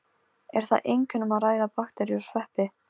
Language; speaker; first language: Icelandic; non-native, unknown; Polish